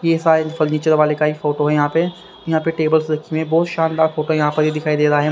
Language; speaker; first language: Hindi; native; Hindi